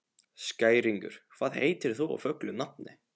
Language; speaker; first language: Icelandic; non-native, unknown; Polish